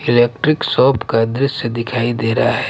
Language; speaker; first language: Hindi; non-native, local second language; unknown